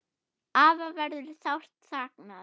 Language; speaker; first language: Icelandic; non-native, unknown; German